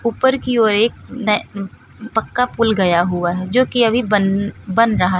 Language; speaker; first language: Hindi; native; Hindi